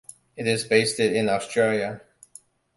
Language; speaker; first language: English; non-native, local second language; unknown